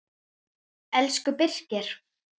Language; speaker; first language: Icelandic; native; Icelandic